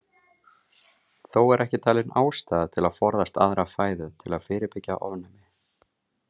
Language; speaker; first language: Icelandic; native; Icelandic